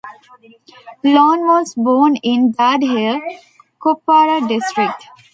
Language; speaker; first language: English; non-native, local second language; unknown